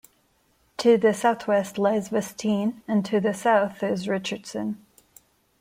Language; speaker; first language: English; non-native, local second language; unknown